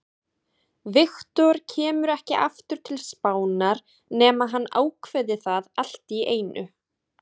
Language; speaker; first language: Icelandic; native; Icelandic